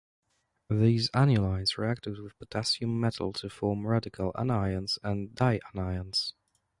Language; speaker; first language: English; non-native, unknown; Polish